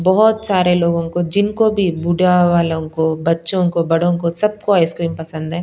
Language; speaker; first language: Hindi; non-native, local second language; Punjabi